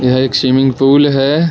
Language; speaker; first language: Hindi; non-native, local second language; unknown